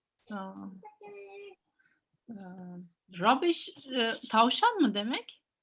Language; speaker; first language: Turkish; native; Turkish